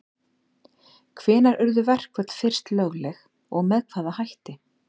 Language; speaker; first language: Icelandic; native; Icelandic